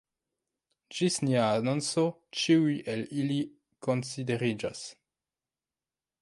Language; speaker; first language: Esperanto; non-native, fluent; French